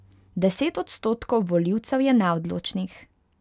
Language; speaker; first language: Slovenian; non-native, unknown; Hungarian